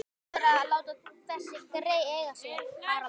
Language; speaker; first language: Icelandic; native; Icelandic